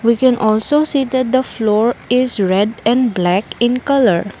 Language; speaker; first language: English; non-native, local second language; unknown